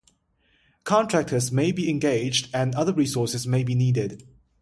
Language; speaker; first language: English; non-native, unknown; Chinese